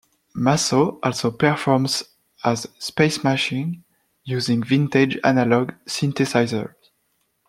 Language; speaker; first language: English; non-native, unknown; French